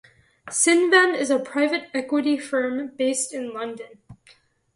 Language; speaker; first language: English; native; English